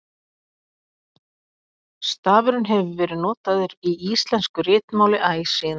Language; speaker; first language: Icelandic; native; Icelandic